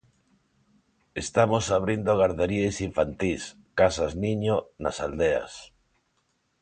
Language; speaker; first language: Galician; non-native, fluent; Spanish